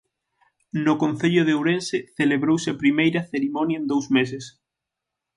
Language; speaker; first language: Galician; native; Galician